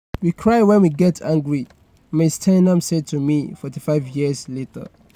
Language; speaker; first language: English; non-native, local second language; Yoruba